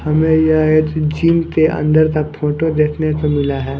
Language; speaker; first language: Hindi; non-native, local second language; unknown